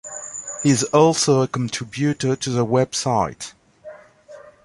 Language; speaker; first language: English; native; English